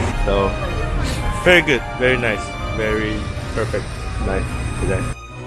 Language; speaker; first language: English; non-native, learner; Chinese